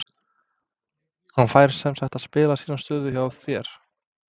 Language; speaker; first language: Icelandic; non-native, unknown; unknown